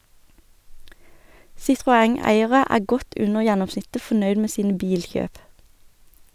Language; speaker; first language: Norwegian; native; Norwegian